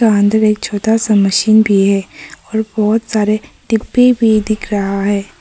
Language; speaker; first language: Hindi; early bilingual, other home language; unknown